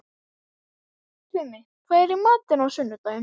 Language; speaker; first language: Icelandic; native; Icelandic